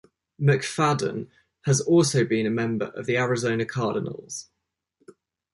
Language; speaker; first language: English; native; English